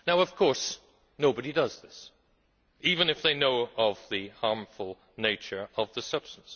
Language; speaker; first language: English; native; English